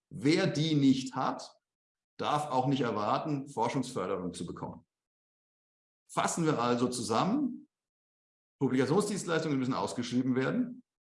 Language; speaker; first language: German; native; German